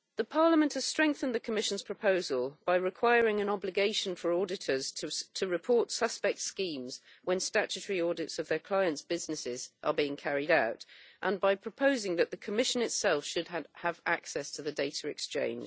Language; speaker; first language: English; native; English